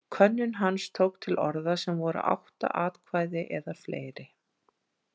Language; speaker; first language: Icelandic; native; Icelandic